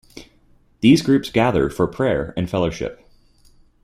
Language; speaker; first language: English; native; English